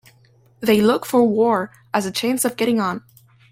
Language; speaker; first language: English; non-native, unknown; French